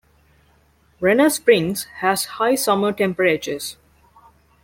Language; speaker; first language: English; non-native, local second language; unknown